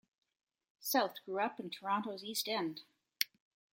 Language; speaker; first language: English; native; English